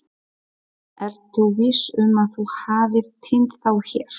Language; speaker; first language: Icelandic; non-native, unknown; Polish